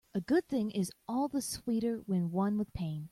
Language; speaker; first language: English; native; English